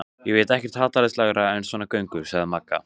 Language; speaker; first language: Icelandic; native; Icelandic